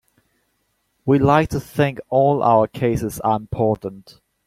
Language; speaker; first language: English; native; English